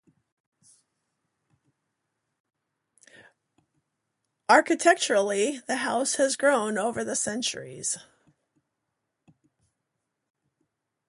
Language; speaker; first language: English; native; English